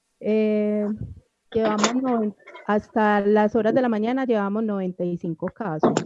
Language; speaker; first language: Spanish; native; Spanish